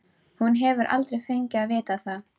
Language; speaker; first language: Icelandic; native; Icelandic